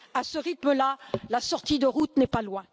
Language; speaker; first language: French; native; French